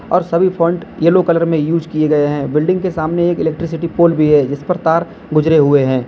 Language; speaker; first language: Hindi; native; Hindi